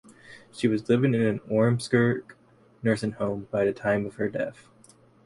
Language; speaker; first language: English; native; English